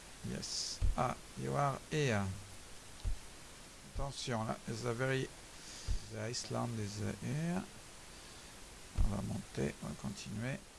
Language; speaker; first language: English; non-native, learner; French